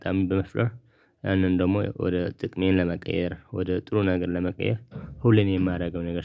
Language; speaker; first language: Amharic; non-native, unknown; Tigrinya